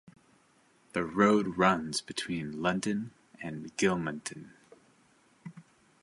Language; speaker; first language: English; native; English